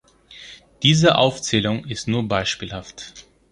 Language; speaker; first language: German; non-native, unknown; Greek